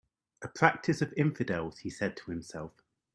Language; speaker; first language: English; native; English